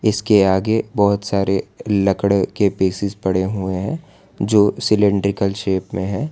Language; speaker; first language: Hindi; non-native, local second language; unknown